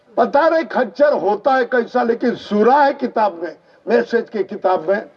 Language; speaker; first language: Hindi; non-native, local second language; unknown